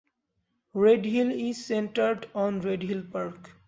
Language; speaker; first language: English; non-native, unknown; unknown